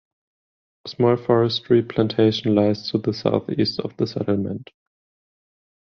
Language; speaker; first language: English; non-native, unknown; German